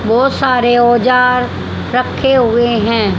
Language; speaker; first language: Hindi; native; Hindi